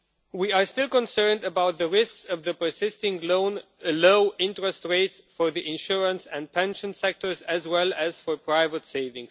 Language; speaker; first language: English; non-native, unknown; Romanian